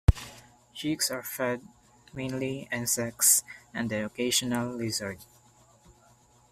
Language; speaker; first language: English; non-native, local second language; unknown